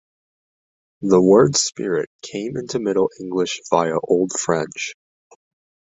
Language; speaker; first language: English; native; English